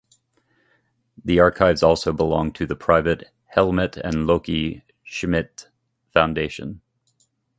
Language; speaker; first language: English; native; English